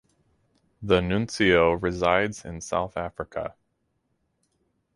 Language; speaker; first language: English; native; English